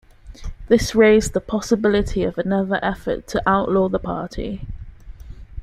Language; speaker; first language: English; native; English